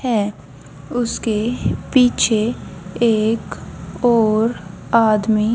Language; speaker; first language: Hindi; native; Hindi